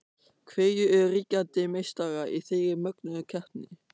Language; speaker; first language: Icelandic; non-native, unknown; German